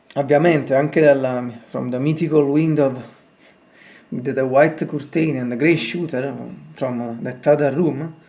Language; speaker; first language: English; non-native, fluent; Italian